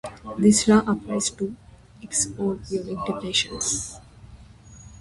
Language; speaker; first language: English; non-native, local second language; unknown